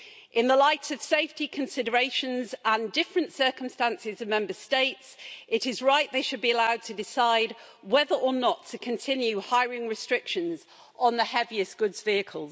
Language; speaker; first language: English; native; English